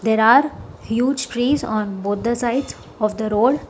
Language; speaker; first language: English; non-native, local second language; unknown